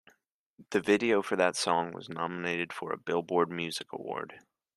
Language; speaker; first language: English; native; English